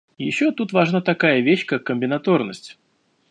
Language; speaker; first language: Russian; native; Russian